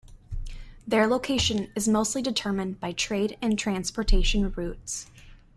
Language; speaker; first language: English; native; English